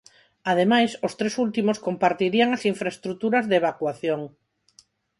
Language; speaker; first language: Galician; non-native, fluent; Spanish